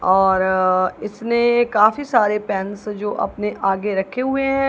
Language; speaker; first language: Hindi; non-native, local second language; Punjabi